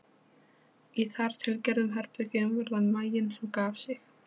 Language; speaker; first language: Icelandic; non-native, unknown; Polish